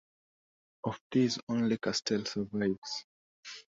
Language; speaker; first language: English; non-native, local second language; Swahili